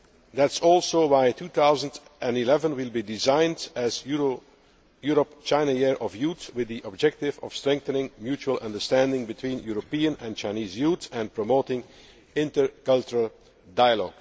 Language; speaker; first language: English; non-native, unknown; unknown